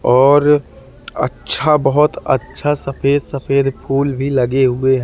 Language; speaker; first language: Hindi; native; Hindi